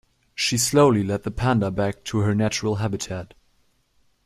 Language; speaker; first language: English; non-native, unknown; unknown